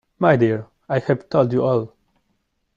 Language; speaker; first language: English; non-native, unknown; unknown